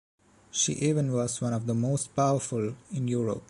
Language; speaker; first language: English; non-native, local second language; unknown